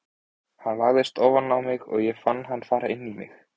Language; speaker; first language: Icelandic; native; Icelandic